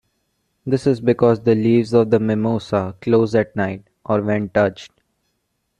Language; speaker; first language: English; non-native, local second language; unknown